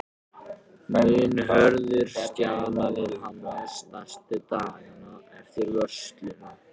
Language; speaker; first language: Icelandic; non-native, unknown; Japanese